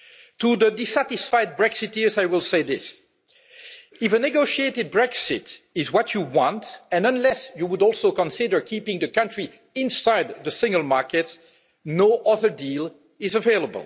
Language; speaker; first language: English; non-native, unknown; French